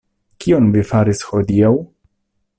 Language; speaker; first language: Esperanto; non-native, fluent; Italian